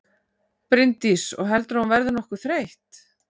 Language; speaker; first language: Icelandic; native; Icelandic